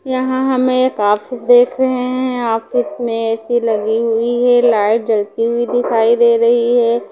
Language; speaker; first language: Hindi; non-native, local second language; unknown